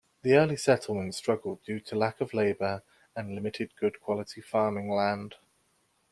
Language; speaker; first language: English; native; English